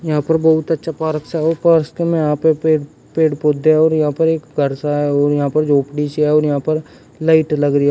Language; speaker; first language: Hindi; native; Hindi